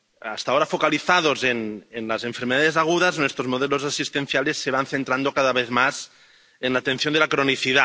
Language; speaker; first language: Spanish; non-native, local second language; Catalan